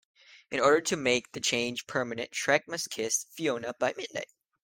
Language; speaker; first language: English; native; English